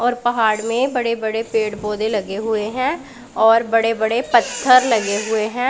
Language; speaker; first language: Hindi; non-native, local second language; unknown